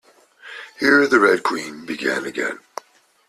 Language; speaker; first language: English; native; English